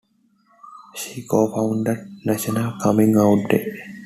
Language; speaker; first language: English; non-native, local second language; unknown